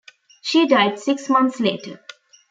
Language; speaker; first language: English; non-native, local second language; Tamil